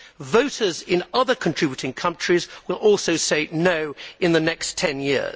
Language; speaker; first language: English; native; English